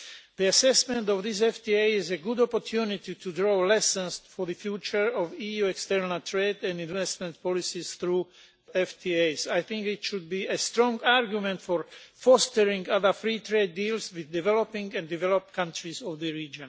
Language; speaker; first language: English; non-native, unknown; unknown